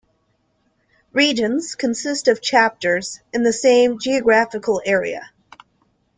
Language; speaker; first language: English; native; English